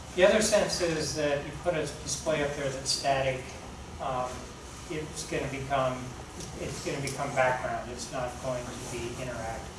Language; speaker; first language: English; native; English